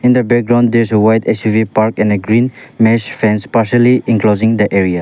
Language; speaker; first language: English; non-native, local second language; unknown